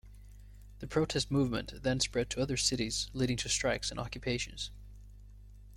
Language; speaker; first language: English; native; English